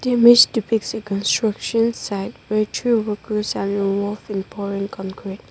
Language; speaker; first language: English; non-native, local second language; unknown